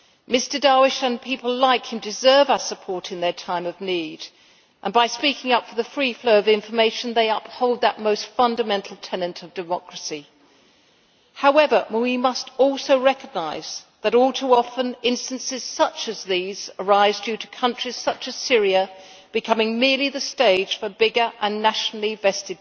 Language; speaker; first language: English; native; English